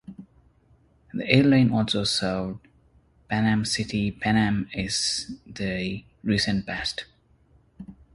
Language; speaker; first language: English; non-native, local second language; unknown